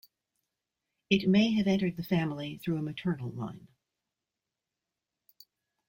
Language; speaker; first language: English; native; English